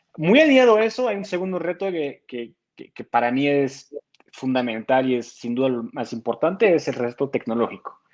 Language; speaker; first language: Spanish; non-native, fluent; French